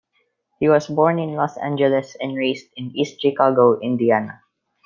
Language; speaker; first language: English; non-native, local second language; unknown